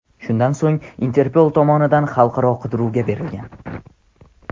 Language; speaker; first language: Uzbek; non-native, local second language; Tajik